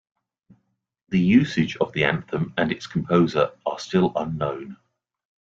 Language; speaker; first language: English; native; English